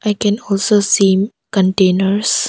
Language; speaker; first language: English; non-native, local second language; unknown